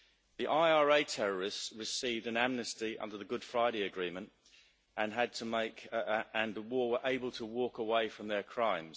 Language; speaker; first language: English; native; English